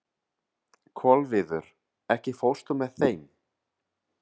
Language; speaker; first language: Icelandic; non-native, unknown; Catalan